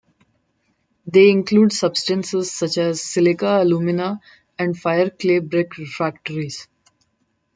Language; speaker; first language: English; non-native, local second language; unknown